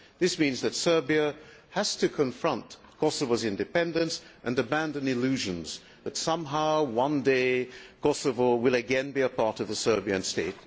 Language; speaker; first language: English; non-native, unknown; Hungarian